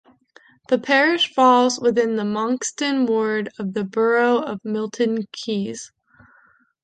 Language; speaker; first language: English; native; English